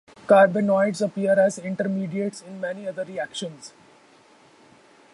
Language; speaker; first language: English; non-native, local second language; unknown